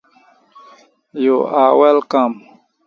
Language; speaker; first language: English; native; English